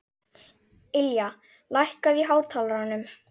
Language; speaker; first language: Icelandic; native; Icelandic